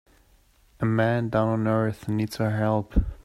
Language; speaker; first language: English; non-native, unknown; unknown